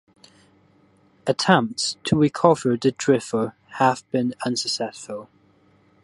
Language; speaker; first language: English; non-native, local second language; Cantonese